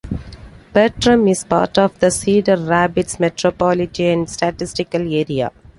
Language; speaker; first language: English; non-native, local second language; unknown